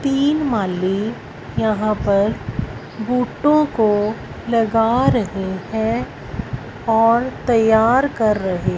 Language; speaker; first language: Hindi; non-native, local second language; Punjabi